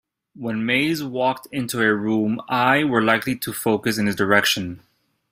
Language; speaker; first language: English; native; English